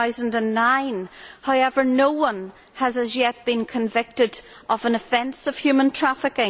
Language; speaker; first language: English; native; English